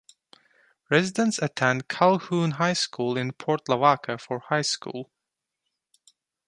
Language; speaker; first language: English; non-native, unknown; Turkish